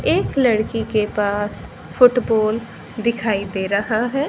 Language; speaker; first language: Hindi; native; Hindi